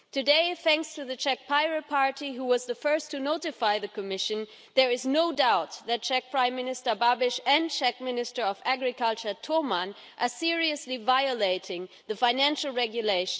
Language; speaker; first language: English; non-native, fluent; German